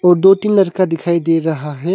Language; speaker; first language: Hindi; early bilingual, other home language; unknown